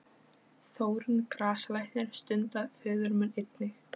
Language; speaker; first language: Icelandic; non-native, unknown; Polish